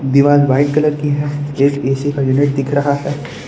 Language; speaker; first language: Hindi; non-native, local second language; Gujarati